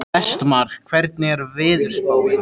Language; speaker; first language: Icelandic; native; Icelandic